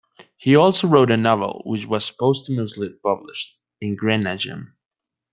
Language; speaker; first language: English; non-native, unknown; Spanish